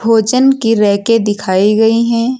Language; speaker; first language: Hindi; native; Hindi